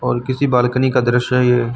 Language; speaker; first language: Hindi; native; Hindi